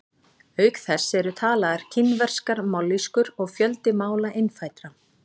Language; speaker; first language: Icelandic; native; Icelandic